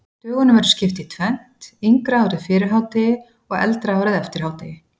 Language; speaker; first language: Icelandic; native; Icelandic